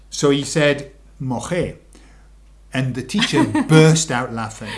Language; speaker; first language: English; native; English